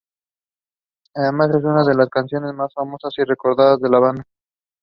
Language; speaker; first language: English; non-native, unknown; Spanish